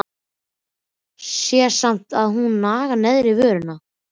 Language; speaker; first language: Icelandic; native; Icelandic